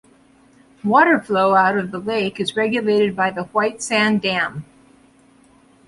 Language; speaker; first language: English; native; English